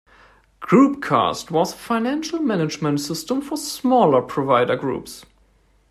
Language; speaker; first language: English; non-native, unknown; German